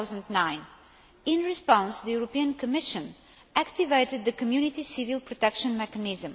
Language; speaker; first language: English; non-native, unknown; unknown